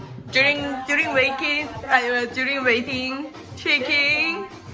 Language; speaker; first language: English; non-native, learner; Korean